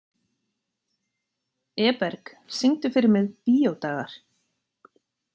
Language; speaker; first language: Icelandic; native; Icelandic